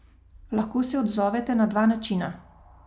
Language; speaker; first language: Slovenian; native; Slovenian